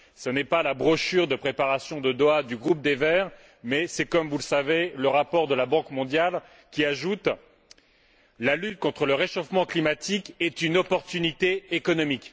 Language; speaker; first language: French; native; French